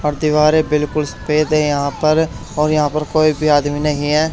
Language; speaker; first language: Hindi; native; Hindi